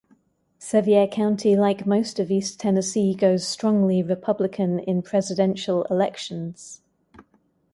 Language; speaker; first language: English; native; English